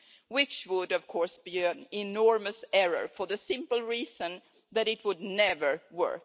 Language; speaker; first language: English; non-native, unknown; Swedish